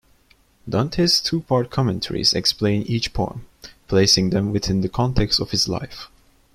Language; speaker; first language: English; non-native, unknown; Turkish